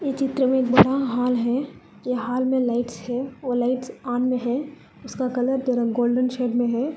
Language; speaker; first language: Hindi; non-native, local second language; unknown